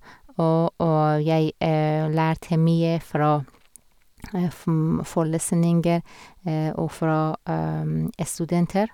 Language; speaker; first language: Norwegian; non-native, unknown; Persian